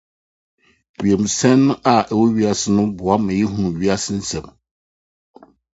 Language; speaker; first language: English; non-native, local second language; Akan